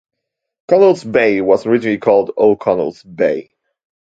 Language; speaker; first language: English; non-native, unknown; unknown